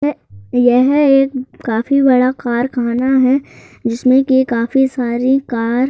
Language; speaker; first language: Hindi; native; Hindi